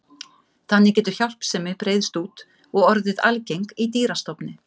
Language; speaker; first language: Icelandic; native; Icelandic